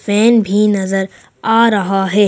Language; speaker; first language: Hindi; native; Hindi